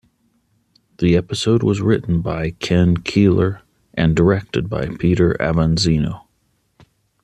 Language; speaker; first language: English; native; English